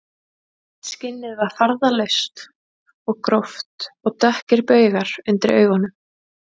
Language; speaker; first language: Icelandic; native; Icelandic